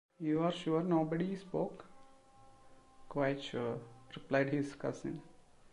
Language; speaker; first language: English; non-native, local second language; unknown